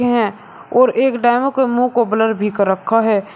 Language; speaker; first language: Hindi; native; Hindi